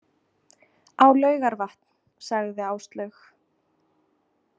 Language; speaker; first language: Icelandic; native; Icelandic